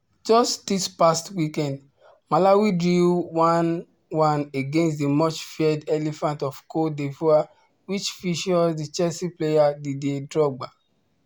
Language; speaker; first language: English; non-native, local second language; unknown